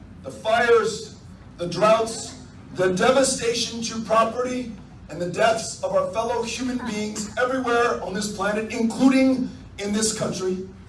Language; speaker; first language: English; native; English